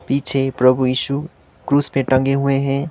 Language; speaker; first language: Hindi; non-native, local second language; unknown